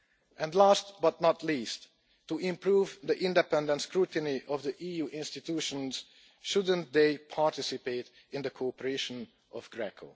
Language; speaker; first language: English; non-native, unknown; Hungarian